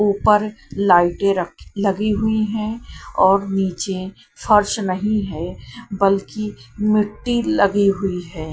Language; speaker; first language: Hindi; non-native, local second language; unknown